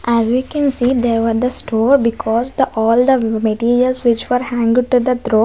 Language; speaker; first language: English; non-native, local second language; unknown